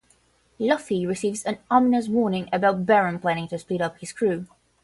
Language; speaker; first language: English; non-native, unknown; Portuguese